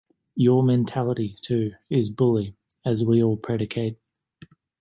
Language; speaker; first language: English; native; English